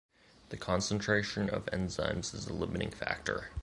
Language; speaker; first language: English; native; English